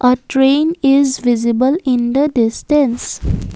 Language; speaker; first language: English; non-native, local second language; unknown